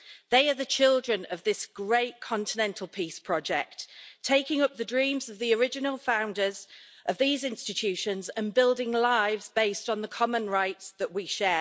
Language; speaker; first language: English; native; English